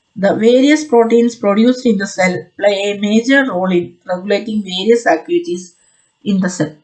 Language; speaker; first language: English; non-native, local second language; Malayalam